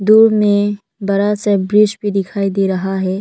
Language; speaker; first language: Hindi; non-native, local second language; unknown